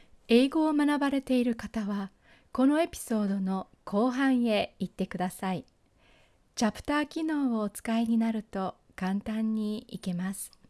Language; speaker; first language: Japanese; native; Japanese